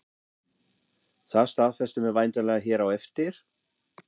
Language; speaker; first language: Icelandic; non-native, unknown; German